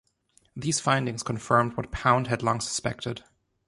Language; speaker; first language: English; non-native, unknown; German